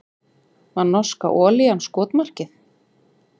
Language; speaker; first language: Icelandic; native; Icelandic